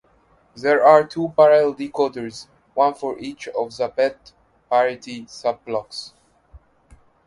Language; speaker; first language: English; non-native, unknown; Arabic